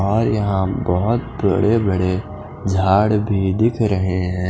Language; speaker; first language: Hindi; non-native, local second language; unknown